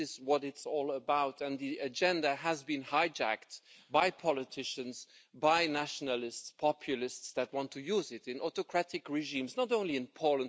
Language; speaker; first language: English; non-native, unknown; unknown